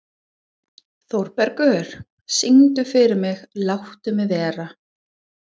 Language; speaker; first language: Icelandic; non-native, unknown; English